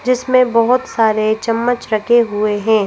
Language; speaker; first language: Hindi; native; Hindi